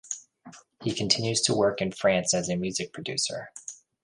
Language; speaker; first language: English; native; English